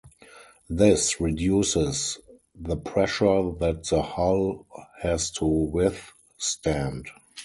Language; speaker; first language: English; non-native, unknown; German